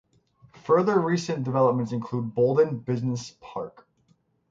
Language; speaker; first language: English; native; English